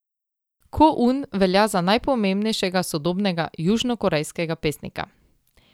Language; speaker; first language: Slovenian; native; Slovenian